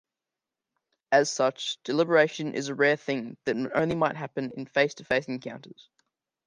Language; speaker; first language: English; native; English